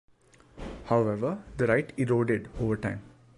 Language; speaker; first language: English; non-native, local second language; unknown